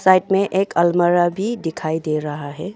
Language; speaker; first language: Hindi; non-native, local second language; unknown